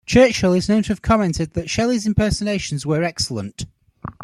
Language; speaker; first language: English; native; English